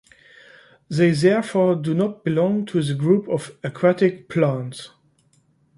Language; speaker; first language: English; non-native, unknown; Luxembourgish